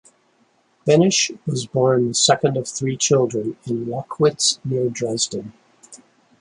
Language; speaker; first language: English; native; English